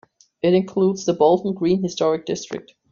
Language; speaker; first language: English; non-native, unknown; German